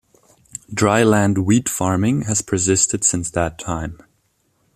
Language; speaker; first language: English; non-native, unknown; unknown